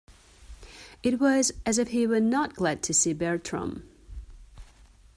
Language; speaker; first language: English; non-native, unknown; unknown